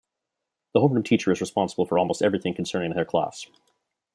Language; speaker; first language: English; native; English